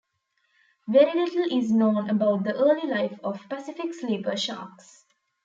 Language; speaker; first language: English; non-native, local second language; Tamil